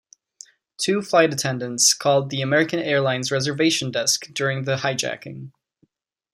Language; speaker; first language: English; non-native, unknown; Czech